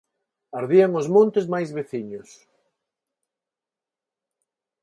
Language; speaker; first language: Galician; non-native, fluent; Spanish